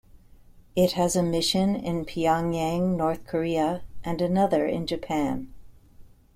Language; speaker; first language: English; native; English